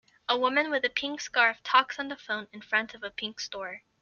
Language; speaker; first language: English; native; English